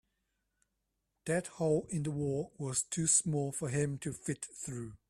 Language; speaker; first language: English; non-native, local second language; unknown